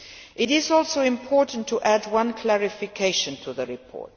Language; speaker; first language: English; non-native, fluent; Luxembourgish